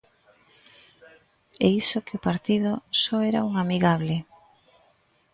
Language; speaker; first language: Galician; native; Galician